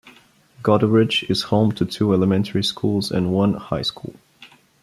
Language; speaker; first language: English; non-native, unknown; Bulgarian